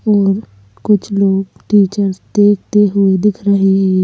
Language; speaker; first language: Hindi; native; Hindi